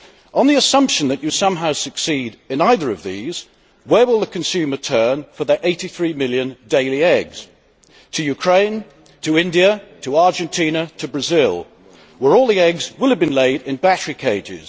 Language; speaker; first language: English; native; English